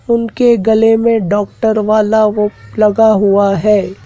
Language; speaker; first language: Hindi; native; Hindi